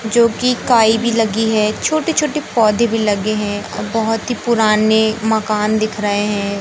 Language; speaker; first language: Hindi; native; Hindi